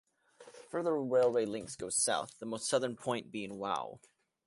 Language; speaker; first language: English; native; English